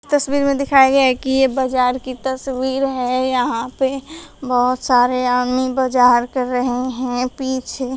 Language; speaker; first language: Hindi; native; Hindi